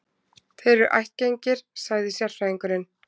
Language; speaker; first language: Icelandic; native; Icelandic